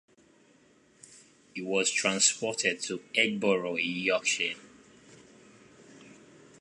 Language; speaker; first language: English; non-native, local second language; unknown